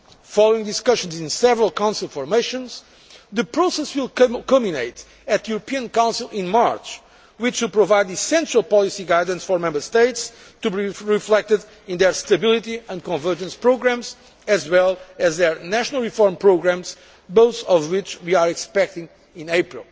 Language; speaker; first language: English; non-native, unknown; Portuguese